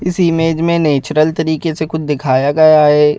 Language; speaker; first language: Hindi; native; Hindi